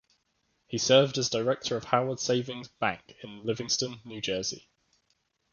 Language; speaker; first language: English; native; English